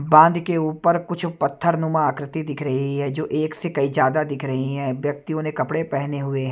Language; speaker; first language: Hindi; non-native, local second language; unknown